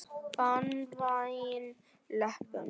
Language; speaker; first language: Icelandic; non-native, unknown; Vietnamese